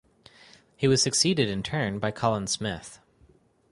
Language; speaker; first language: English; native; English